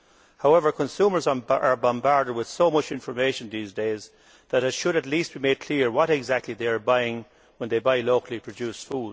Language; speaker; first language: English; native; English